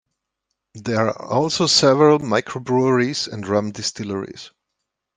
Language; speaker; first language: English; non-native, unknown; German